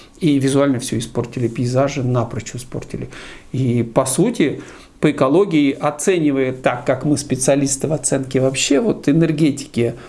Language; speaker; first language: Russian; native; Russian